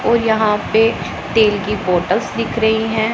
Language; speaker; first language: Hindi; non-native, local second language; Punjabi